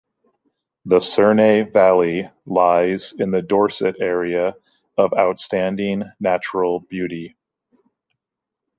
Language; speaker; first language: English; native; English